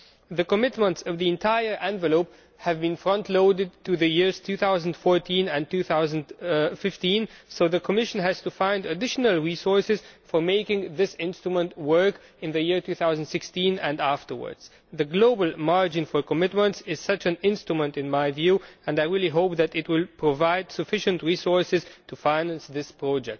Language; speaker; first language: English; non-native, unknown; Romanian